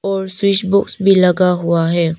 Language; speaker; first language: Hindi; non-native, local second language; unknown